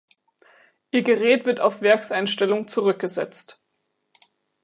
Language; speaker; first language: German; native; German